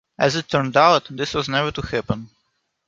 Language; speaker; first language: English; non-native, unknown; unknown